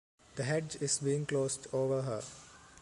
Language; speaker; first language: English; non-native, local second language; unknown